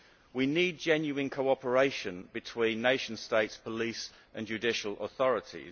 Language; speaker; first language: English; native; English